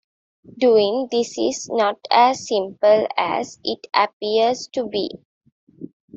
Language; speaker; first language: English; non-native, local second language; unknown